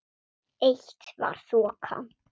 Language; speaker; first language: Icelandic; non-native, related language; Swedish